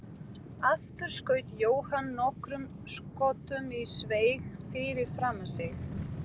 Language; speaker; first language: Icelandic; non-native, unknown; Portuguese